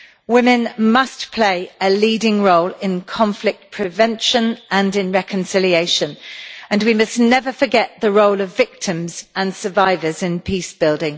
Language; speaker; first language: English; native; English